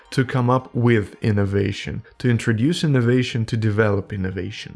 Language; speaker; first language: English; non-native, fluent; Russian